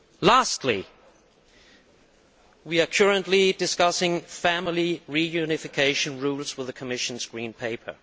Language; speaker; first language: English; non-native, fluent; Danish